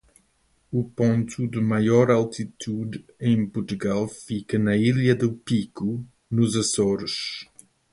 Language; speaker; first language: Portuguese; non-native, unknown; English